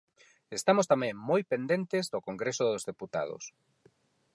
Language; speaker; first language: Galician; non-native, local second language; Spanish